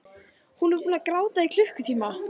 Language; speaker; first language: Icelandic; native; Icelandic